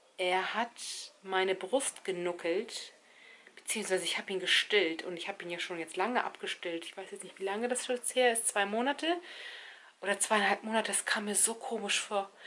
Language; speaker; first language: German; early bilingual, other home language; Turkish